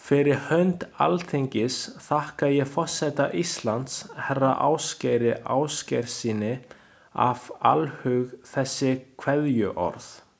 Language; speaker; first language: Icelandic; non-native, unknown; Chinese